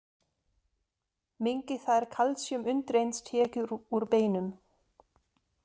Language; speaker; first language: Icelandic; non-native, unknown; German